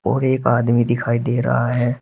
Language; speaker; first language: Hindi; native; Hindi